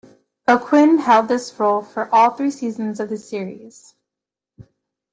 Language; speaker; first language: English; native; English